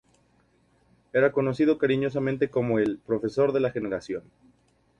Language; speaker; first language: Spanish; native; Spanish